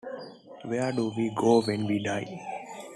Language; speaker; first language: English; non-native, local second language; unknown